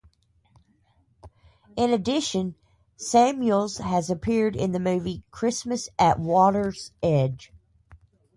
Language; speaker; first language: English; native; English